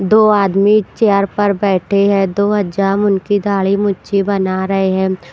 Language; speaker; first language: Hindi; non-native, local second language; Punjabi